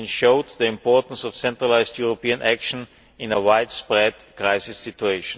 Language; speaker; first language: English; non-native, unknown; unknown